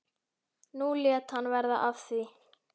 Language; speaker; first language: Icelandic; native; Icelandic